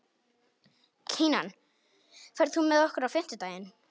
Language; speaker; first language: Icelandic; non-native, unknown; Polish